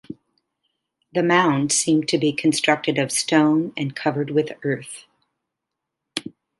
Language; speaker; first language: English; native; English